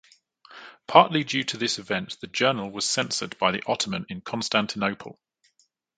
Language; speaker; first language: English; native; English